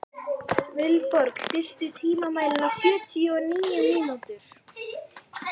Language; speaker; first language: Icelandic; native; Icelandic